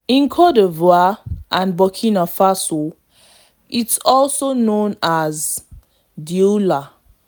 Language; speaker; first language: English; non-native, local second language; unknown